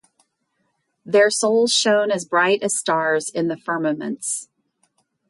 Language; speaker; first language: English; native; English